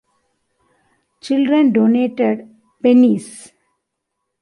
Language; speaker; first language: English; non-native, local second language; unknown